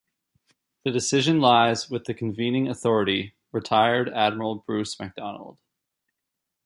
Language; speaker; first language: English; native; English